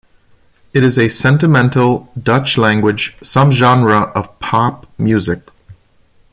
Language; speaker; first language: English; non-native, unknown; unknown